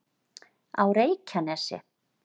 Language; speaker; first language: Icelandic; native; Icelandic